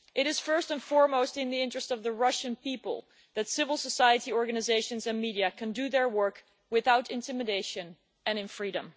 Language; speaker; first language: English; non-native, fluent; Dutch